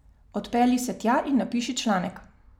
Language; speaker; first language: Slovenian; native; Slovenian